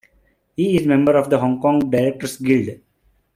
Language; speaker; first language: English; non-native, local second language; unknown